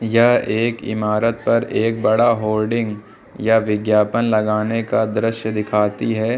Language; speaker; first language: Hindi; native; Hindi